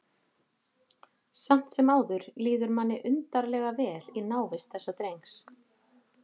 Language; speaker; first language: Icelandic; native; Icelandic